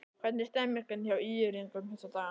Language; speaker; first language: Icelandic; native; Icelandic